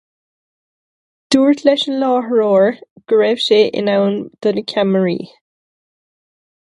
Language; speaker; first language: Irish; non-native, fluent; English